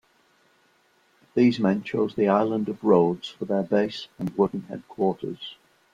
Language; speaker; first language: English; non-native, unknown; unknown